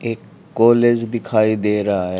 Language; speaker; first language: Hindi; native; Hindi